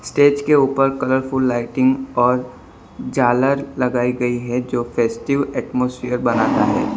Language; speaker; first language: Hindi; non-native, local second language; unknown